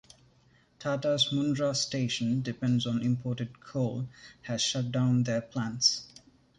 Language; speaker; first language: English; non-native, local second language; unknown